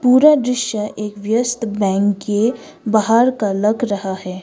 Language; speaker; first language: Hindi; non-native, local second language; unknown